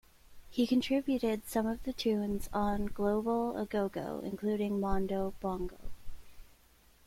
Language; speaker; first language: English; native; English